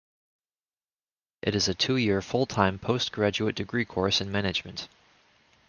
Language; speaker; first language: English; native; English